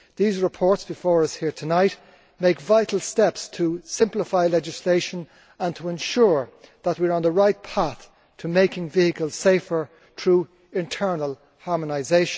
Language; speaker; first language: English; native; English